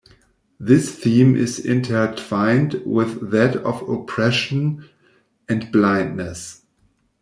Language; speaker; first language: English; non-native, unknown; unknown